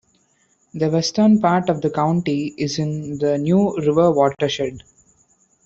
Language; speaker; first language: English; non-native, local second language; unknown